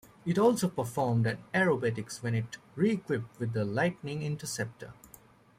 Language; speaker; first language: English; native; English